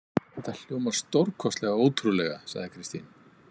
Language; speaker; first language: Icelandic; native; Icelandic